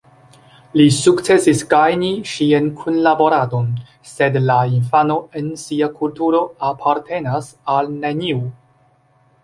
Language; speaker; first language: Esperanto; non-native, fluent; Chinese